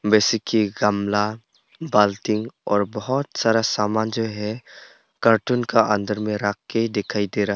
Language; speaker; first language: Hindi; non-native, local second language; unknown